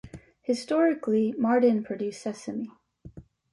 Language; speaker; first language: English; native; English